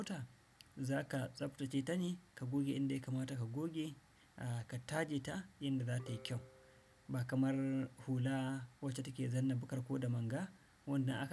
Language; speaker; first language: Hausa; non-native, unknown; Fula